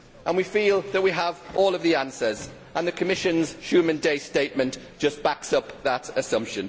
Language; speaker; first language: English; native; English